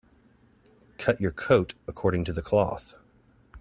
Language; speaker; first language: English; native; English